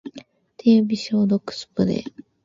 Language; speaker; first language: Japanese; native; Japanese